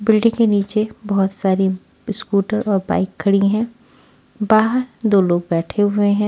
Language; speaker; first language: Hindi; native; Hindi